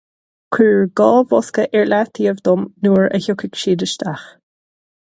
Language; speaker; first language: Irish; non-native, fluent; English